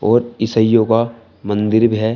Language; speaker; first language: Hindi; native; Hindi